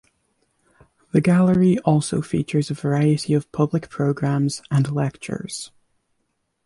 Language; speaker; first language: English; native; English